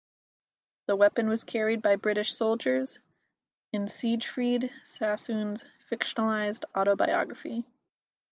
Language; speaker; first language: English; native; English